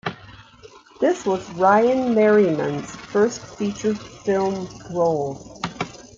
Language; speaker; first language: English; native; English